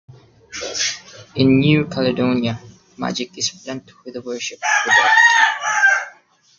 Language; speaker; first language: English; non-native, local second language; Filipino